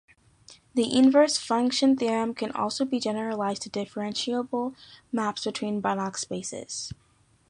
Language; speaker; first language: English; native; English